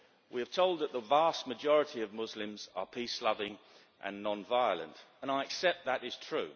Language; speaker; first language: English; native; English